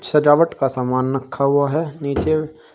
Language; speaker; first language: Hindi; native; Hindi